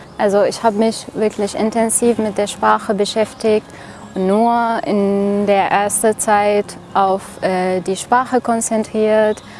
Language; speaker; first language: German; non-native, fluent; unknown